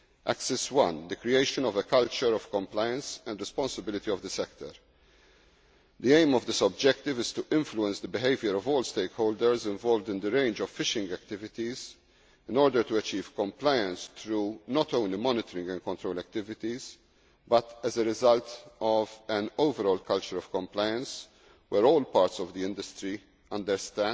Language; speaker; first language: English; non-native, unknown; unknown